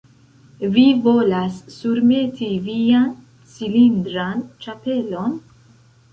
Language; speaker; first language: Esperanto; non-native, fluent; Central Kurdish